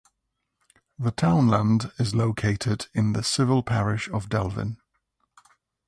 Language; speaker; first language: English; native; English